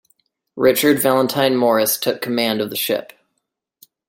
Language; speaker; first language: English; native; English